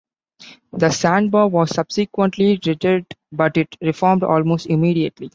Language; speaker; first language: English; non-native, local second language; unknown